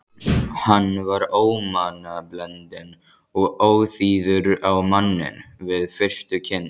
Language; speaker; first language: Icelandic; native; Icelandic